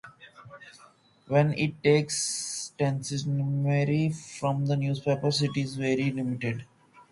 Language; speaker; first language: English; native; English